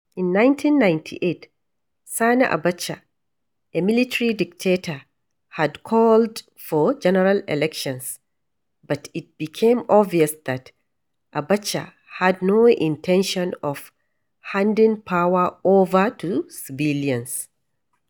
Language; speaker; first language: English; non-native, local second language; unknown